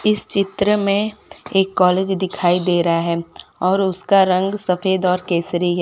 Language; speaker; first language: Hindi; non-native, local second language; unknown